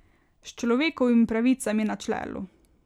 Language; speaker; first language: Slovenian; native; Slovenian